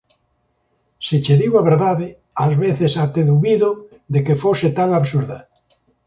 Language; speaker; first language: Galician; native; Galician